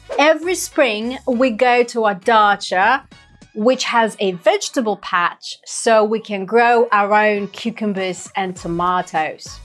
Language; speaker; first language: English; non-native, fluent; Russian